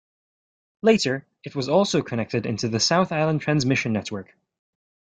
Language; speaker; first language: English; non-native, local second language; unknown